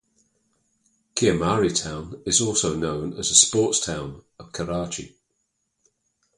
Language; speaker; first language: English; native; English